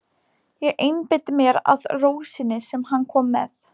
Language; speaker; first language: Icelandic; non-native, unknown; Polish